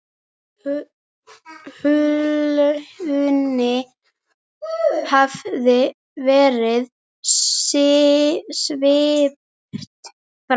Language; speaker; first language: Icelandic; native; Icelandic